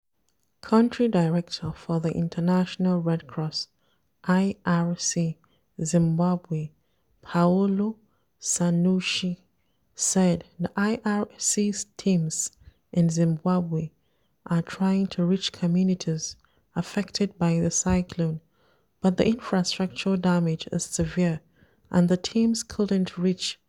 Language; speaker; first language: English; non-native, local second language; Hausa